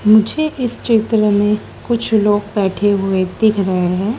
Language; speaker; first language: Hindi; native; Hindi